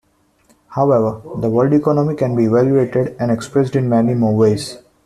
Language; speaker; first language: English; non-native, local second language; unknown